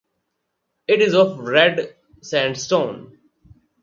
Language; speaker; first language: English; non-native, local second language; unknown